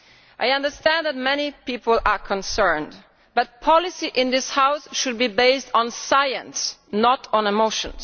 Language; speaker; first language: English; non-native, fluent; Italian